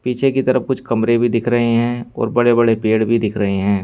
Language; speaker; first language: Hindi; native; Hindi